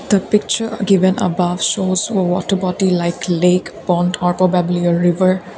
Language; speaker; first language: English; non-native, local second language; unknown